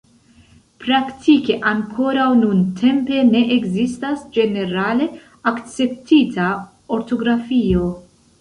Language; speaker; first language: Esperanto; non-native, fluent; Central Kurdish